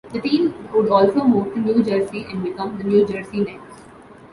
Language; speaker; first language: English; non-native, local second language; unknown